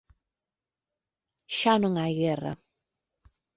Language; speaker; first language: Galician; native; Galician